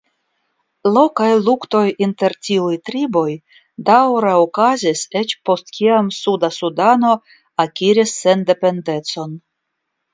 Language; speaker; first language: Esperanto; non-native, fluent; Russian